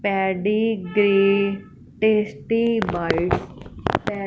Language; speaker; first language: Hindi; non-native, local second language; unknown